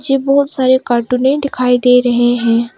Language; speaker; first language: Hindi; non-native, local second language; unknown